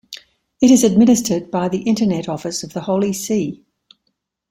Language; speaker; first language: English; native; English